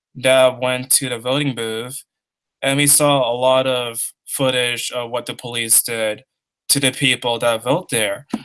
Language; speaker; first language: English; native; English